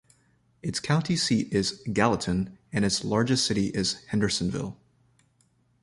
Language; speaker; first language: English; native; English